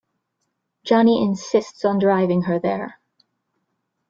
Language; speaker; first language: English; native; English